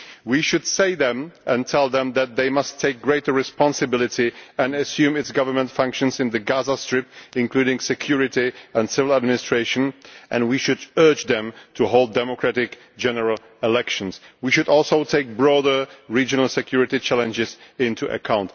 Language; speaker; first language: English; non-native, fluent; Czech